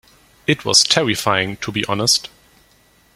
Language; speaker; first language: English; non-native, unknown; German